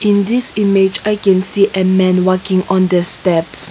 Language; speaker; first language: English; non-native, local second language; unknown